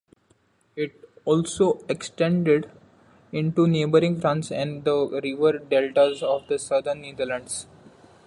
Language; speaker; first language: English; non-native, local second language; Marathi